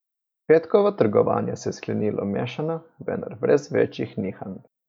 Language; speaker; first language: Slovenian; native; Slovenian